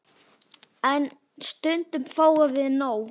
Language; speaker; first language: Icelandic; native; Icelandic